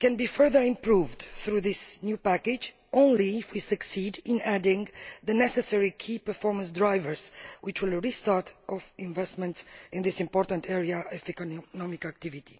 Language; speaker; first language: English; non-native, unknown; Romanian